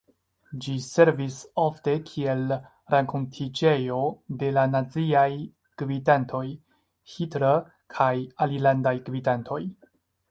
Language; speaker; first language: Esperanto; non-native, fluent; Chinese